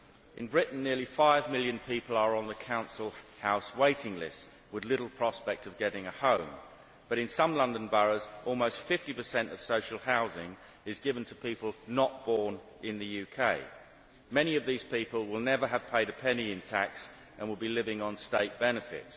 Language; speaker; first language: English; native; English